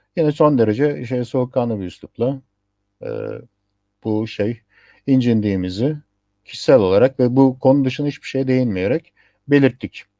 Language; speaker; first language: Turkish; native; Turkish